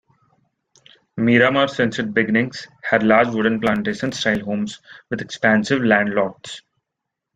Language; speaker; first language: English; non-native, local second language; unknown